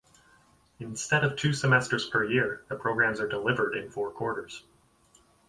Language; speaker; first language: English; native; English